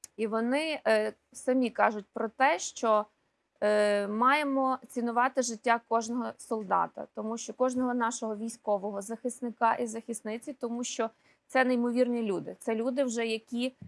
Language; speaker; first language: Ukrainian; native; Ukrainian